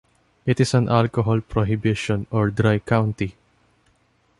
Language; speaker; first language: English; non-native, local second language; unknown